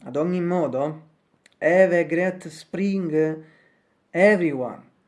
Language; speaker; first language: English; non-native, learner; Italian